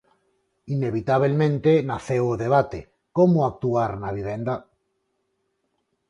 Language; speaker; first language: Galician; non-native, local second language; Spanish